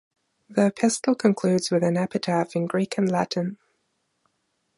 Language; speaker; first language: English; non-native, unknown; German